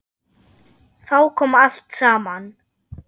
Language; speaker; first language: Icelandic; non-native, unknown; German